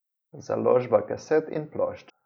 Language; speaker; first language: Slovenian; native; Slovenian